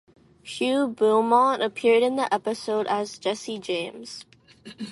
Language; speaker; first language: English; non-native, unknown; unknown